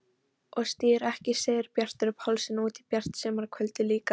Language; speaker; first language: Icelandic; non-native, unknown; Polish